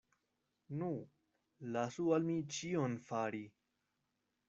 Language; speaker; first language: Esperanto; non-native, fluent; Spanish